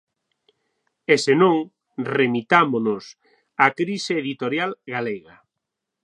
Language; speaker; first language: Galician; native; Galician